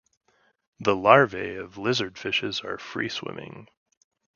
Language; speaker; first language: English; native; English